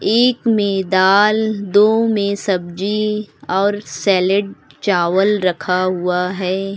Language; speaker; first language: Hindi; native; Hindi